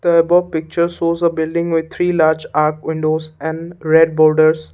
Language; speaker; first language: English; non-native, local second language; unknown